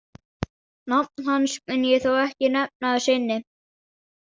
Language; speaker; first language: Icelandic; non-native, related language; Danish